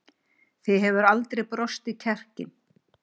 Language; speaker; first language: Icelandic; native; Icelandic